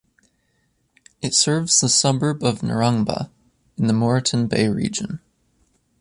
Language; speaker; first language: English; native; English